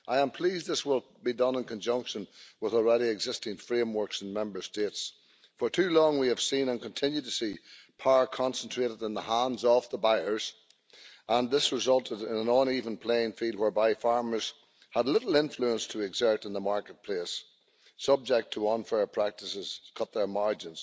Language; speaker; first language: English; native; English